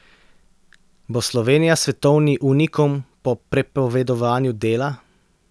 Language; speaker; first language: Slovenian; native; Slovenian